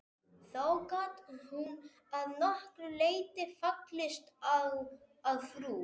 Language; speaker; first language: Icelandic; non-native, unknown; Spanish